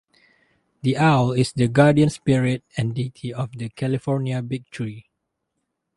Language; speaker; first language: English; non-native, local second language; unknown